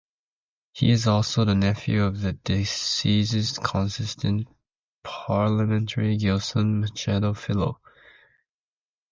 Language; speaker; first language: English; native; English